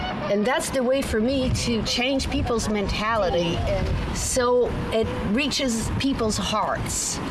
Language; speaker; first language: English; non-native, fluent; French